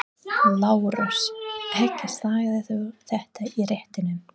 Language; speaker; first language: Icelandic; non-native, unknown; English